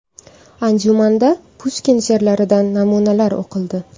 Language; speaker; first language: Uzbek; native; Uzbek